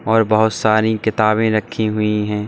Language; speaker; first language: Hindi; native; Hindi